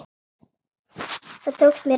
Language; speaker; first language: Icelandic; native; Icelandic